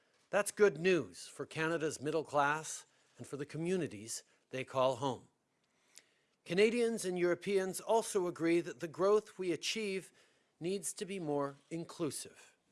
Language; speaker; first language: English; early bilingual, other home language; French